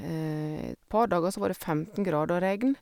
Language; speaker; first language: Norwegian; native; Norwegian